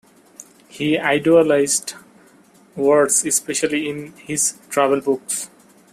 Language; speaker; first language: English; non-native, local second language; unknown